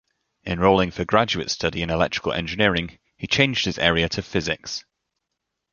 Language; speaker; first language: English; native; English